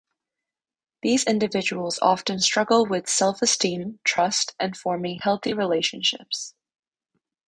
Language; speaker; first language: English; native; English